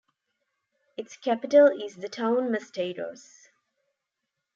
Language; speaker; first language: English; non-native, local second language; Tamil